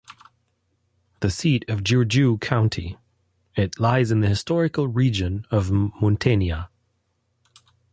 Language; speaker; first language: English; non-native, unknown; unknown